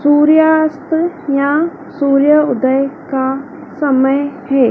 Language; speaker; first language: Hindi; native; Hindi